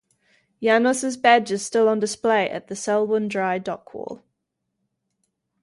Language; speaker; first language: English; native; English